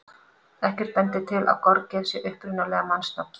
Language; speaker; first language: Icelandic; native; Icelandic